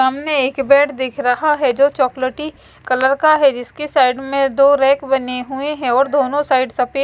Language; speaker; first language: Hindi; non-native, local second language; Punjabi